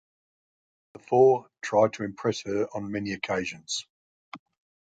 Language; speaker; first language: English; native; English